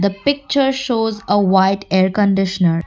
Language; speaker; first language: English; non-native, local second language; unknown